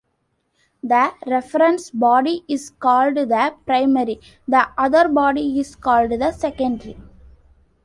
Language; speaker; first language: English; non-native, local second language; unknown